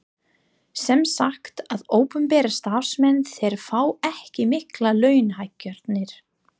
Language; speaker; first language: Icelandic; non-native, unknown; English